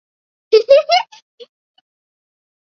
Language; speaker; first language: English; native; English